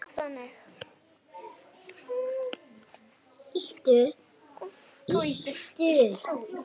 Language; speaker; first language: Icelandic; native; Icelandic